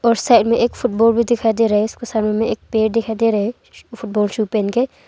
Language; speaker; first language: Hindi; non-native, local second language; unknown